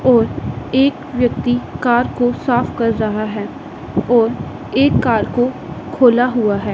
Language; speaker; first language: Hindi; non-native, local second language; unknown